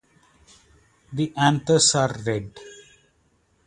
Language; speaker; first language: English; non-native, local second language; Kannada